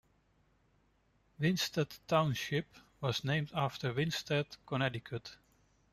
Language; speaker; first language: English; non-native, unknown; Dutch